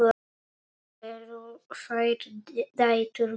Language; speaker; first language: Icelandic; non-native, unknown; Polish